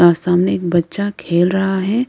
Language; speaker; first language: Hindi; non-native, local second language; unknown